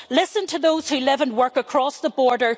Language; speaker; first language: English; native; English